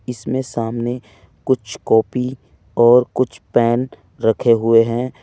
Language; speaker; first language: Hindi; native; Hindi